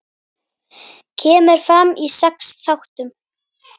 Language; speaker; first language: Icelandic; native; Icelandic